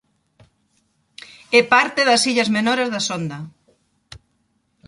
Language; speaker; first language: Galician; native; Galician